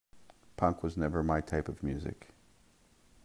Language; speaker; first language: English; native; English